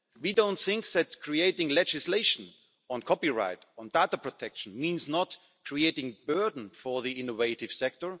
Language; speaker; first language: English; non-native, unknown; German